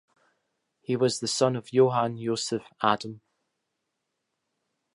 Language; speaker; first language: English; native; English